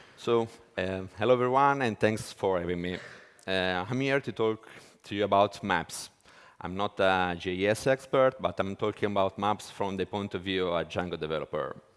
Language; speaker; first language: English; non-native, fluent; Italian